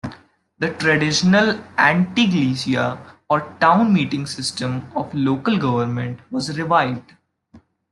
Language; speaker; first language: English; non-native, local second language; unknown